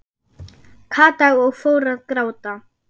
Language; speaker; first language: Icelandic; non-native, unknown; German